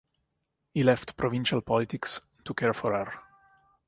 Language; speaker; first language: English; non-native, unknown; Italian